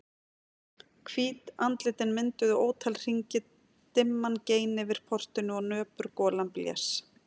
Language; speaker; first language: Icelandic; native; Icelandic